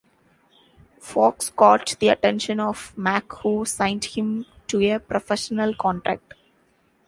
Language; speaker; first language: English; non-native, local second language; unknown